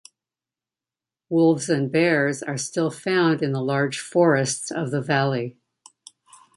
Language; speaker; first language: English; native; English